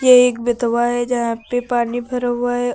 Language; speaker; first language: Hindi; native; Hindi